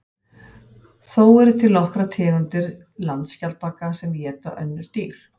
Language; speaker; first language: Icelandic; native; Icelandic